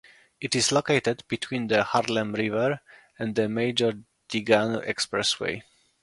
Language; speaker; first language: English; non-native, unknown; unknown